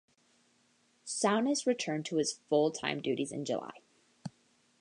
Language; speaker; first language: English; native; English